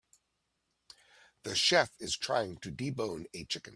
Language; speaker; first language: English; native; English